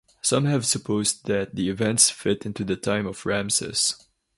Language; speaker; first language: English; non-native, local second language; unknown